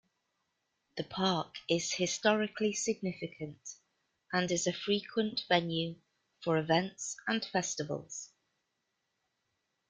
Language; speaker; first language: English; native; English